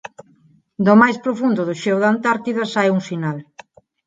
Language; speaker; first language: Galician; non-native, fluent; Spanish